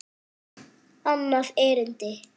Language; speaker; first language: Icelandic; non-native, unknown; French